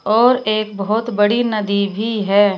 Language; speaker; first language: Hindi; native; Hindi